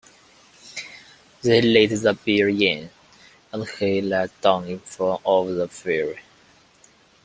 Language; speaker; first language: English; non-native, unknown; Chinese